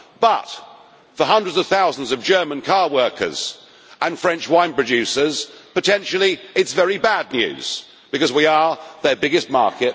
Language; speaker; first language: English; native; English